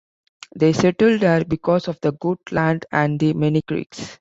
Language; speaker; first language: English; non-native, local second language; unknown